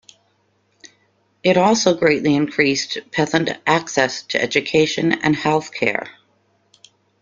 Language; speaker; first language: English; native; English